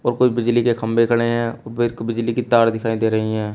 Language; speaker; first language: Hindi; native; Hindi